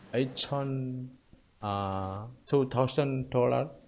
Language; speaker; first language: English; non-native, learner; Indonesian